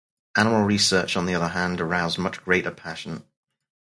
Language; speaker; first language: English; native; English